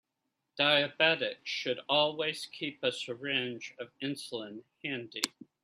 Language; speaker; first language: English; native; English